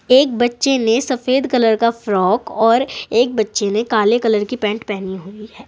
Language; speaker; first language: Hindi; native; Hindi